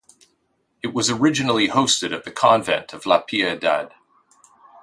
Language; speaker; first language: English; native; English